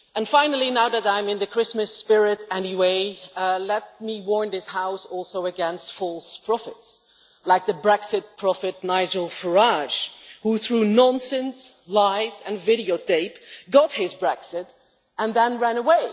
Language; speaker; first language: English; non-native, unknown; Dutch